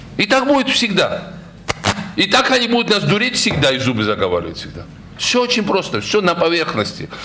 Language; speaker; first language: Russian; non-native, local second language; Georgian